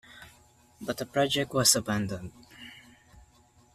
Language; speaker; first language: English; non-native, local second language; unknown